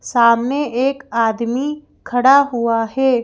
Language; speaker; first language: Hindi; native; Hindi